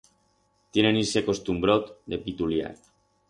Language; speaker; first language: Aragonese; non-native, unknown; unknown